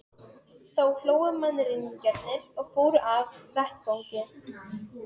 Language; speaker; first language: Icelandic; non-native, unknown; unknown